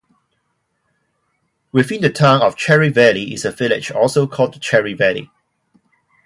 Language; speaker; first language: English; non-native, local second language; Cantonese